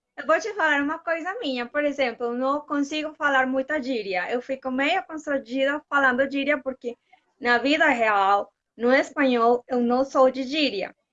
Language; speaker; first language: Portuguese; non-native, fluent; Spanish